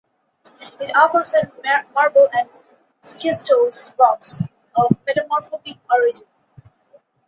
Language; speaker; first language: English; non-native, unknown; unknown